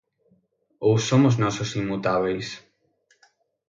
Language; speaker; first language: Galician; native; Galician